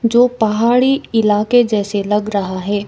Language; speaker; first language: Hindi; non-native, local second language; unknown